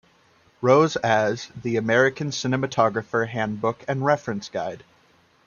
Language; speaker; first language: English; native; English